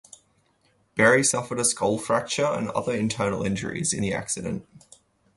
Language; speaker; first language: English; native; English